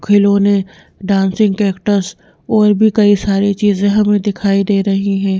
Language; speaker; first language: Hindi; native; Hindi